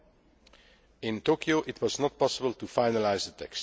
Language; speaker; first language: English; non-native, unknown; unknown